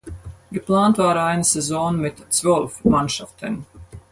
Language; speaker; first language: German; non-native, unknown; Latvian